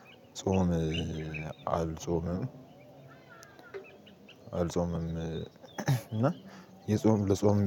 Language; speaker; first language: Amharic; native; Amharic